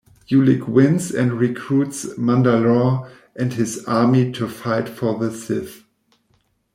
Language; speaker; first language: English; non-native, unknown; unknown